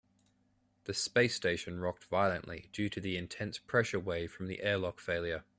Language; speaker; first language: English; native; English